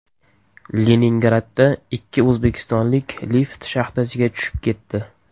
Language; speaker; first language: Uzbek; native; Uzbek